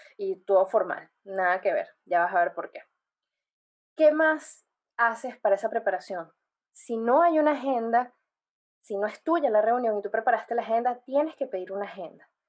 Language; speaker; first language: Spanish; native; Spanish